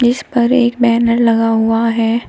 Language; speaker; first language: Hindi; native; Hindi